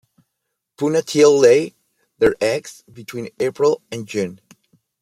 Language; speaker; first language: English; native; English